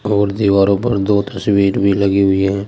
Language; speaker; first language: Hindi; native; Hindi